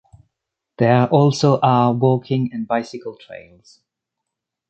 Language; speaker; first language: English; non-native, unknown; French